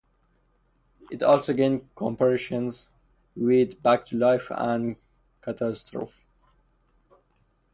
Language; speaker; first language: English; non-native, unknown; Persian